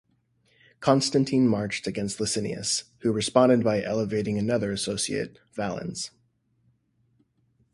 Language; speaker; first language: English; native; English